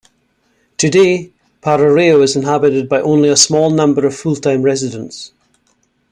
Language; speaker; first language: English; native; English